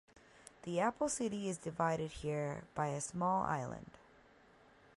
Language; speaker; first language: English; native; English